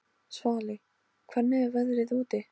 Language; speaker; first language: Icelandic; non-native, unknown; Polish